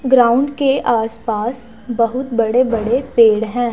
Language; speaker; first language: Hindi; non-native, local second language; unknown